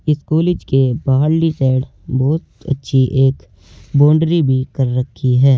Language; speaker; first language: Hindi; native; Hindi